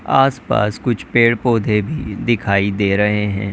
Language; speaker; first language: Hindi; native; Hindi